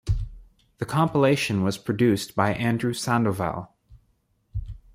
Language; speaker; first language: English; native; English